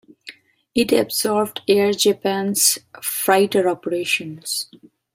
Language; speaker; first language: English; non-native, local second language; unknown